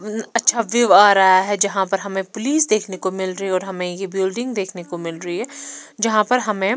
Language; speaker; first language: Hindi; non-native, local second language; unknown